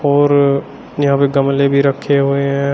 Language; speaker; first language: Hindi; native; Hindi